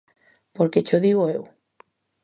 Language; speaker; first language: Galician; native; Galician